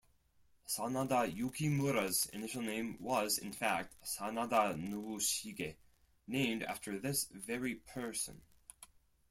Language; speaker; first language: English; non-native, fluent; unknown